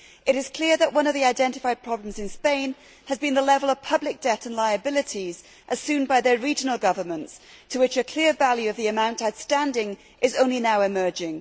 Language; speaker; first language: English; native; English